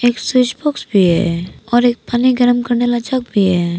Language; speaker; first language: Hindi; non-native, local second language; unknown